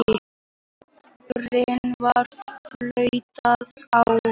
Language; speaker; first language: Icelandic; native; Icelandic